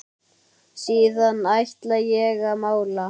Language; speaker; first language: Icelandic; native; Icelandic